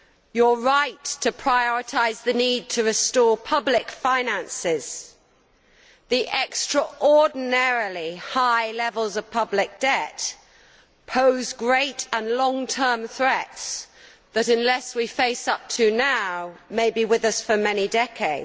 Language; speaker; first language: English; native; English